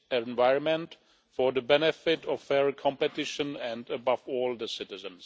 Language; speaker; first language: English; non-native, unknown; Czech